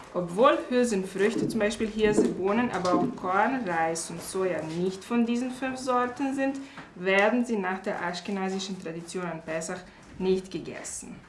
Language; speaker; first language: German; non-native, fluent; Serbian